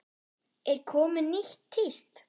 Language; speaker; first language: Icelandic; non-native, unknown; German